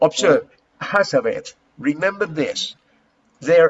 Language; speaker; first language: English; non-native, fluent; Spanish